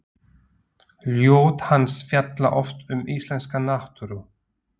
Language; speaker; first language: Icelandic; non-native, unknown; Slovak